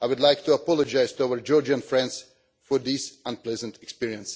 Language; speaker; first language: English; non-native, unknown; Russian